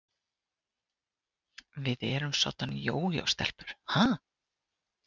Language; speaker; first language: Icelandic; native; Icelandic